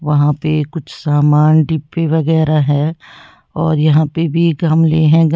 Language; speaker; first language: Hindi; native; Hindi